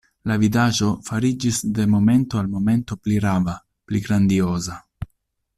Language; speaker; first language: Esperanto; non-native, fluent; Italian